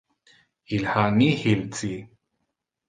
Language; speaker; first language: Interlingua; non-native, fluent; Italian